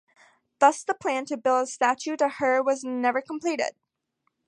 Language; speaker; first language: English; native; English